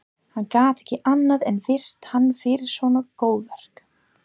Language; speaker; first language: Icelandic; non-native, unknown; English